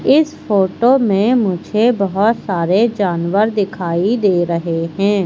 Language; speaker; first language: Hindi; native; Hindi